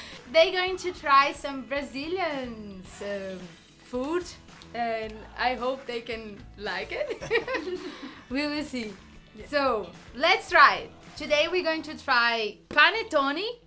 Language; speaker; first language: English; non-native, fluent; Portuguese